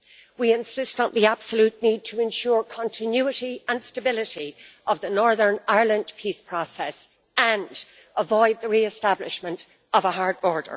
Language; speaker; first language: English; native; English